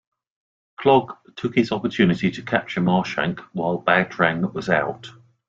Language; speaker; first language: English; native; English